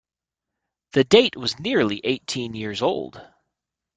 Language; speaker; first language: English; native; English